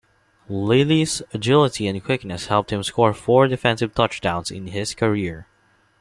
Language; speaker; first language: English; non-native, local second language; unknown